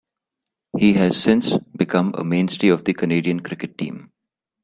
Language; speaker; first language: English; non-native, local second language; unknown